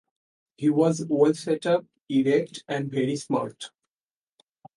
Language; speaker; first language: English; non-native, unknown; Bangla